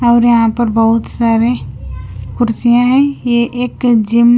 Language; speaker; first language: Hindi; non-native, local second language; Punjabi